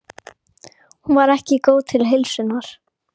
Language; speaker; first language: Icelandic; native; Icelandic